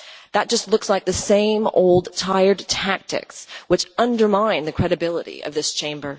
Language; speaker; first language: English; non-native, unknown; Dutch